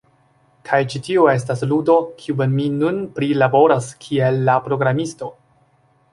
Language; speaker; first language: Esperanto; non-native, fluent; Chinese